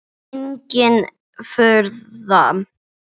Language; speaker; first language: Icelandic; non-native, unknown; English